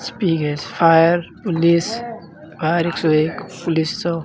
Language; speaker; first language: Hindi; native; Hindi